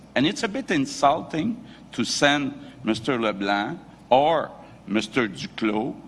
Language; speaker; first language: English; non-native, fluent; French